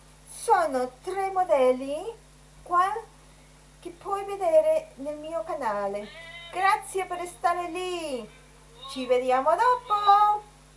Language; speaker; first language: Italian; non-native, related language; Spanish